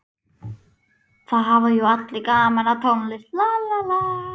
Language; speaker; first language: Icelandic; native; Icelandic